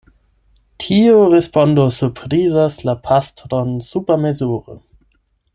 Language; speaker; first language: Esperanto; non-native, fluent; German